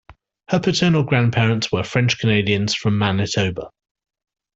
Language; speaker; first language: English; native; English